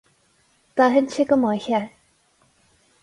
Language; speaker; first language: Irish; non-native, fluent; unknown